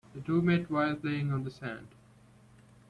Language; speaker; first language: English; non-native, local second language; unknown